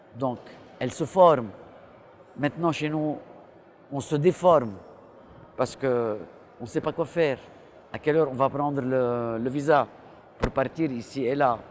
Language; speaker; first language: French; non-native, local second language; Arabic